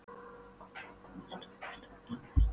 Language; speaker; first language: Icelandic; non-native, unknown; Polish